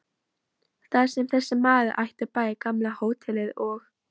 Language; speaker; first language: Icelandic; non-native, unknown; Polish